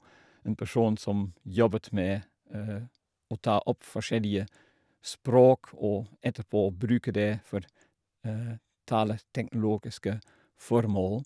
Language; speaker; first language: Norwegian; non-native, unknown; Dutch